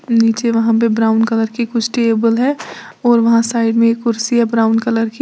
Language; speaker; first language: Hindi; native; Hindi